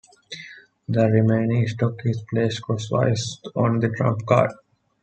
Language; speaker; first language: English; non-native, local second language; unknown